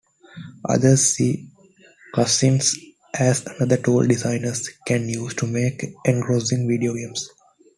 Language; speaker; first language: English; non-native, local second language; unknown